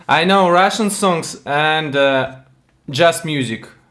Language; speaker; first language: English; non-native, learner; Russian